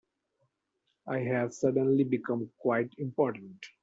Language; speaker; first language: English; non-native, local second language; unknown